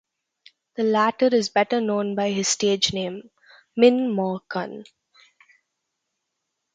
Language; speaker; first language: English; non-native, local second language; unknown